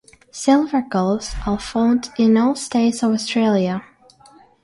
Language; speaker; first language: English; non-native, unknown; Russian